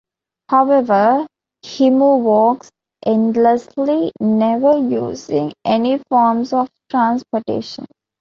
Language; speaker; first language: English; non-native, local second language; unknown